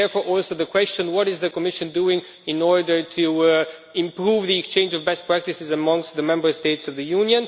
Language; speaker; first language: English; non-native, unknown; Romanian